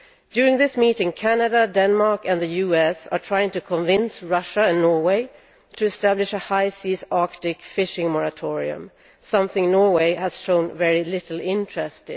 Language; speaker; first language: English; non-native, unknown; Swedish